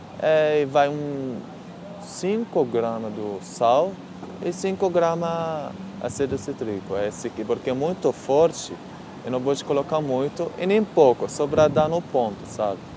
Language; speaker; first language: Portuguese; non-native, learner; Arabic